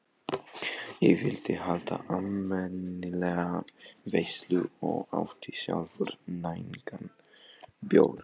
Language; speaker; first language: Icelandic; non-native, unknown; Polish